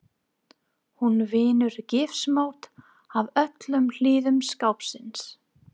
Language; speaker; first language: Icelandic; non-native, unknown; English